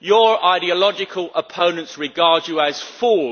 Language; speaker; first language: English; native; English